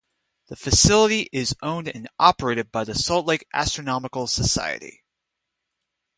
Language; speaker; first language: English; native; English